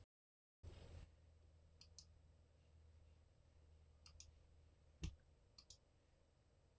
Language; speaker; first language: Icelandic; native; Icelandic